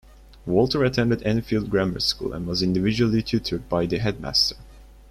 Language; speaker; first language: English; non-native, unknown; Turkish